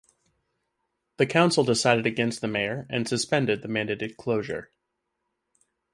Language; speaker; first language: English; native; English